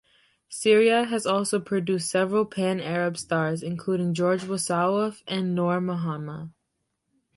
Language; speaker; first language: English; native; English